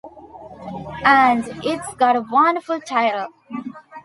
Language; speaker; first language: English; non-native, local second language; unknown